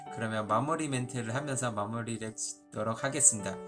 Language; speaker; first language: Korean; native; Korean